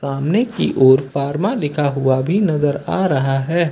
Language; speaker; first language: Hindi; native; Hindi